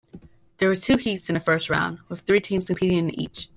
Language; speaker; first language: English; native; English